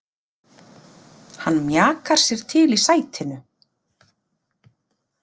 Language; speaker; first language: Icelandic; native; Icelandic